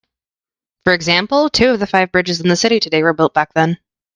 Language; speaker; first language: English; native; English